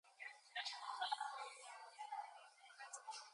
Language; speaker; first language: English; native; English